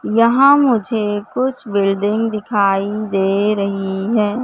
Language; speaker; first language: Hindi; native; Hindi